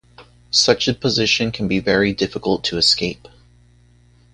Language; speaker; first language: English; native; English